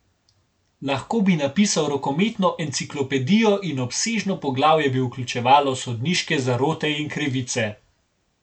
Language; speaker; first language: Slovenian; native; Slovenian